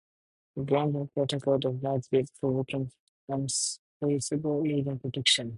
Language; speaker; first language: English; non-native, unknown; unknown